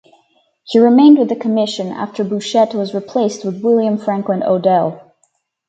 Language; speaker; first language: English; native; English